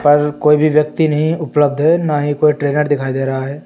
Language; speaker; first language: Hindi; native; Hindi